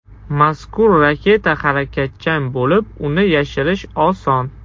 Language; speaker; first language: Uzbek; non-native, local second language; Russian